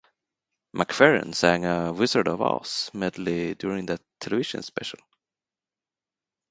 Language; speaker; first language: English; non-native, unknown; Swedish